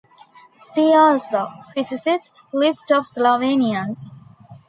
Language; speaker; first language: English; non-native, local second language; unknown